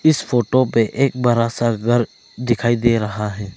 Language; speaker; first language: Hindi; early bilingual, other home language; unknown